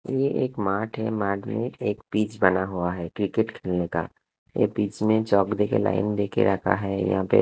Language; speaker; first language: Hindi; non-native, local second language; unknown